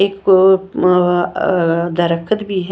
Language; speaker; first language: Hindi; native; Hindi